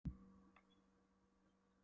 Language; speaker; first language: Icelandic; non-native, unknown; Polish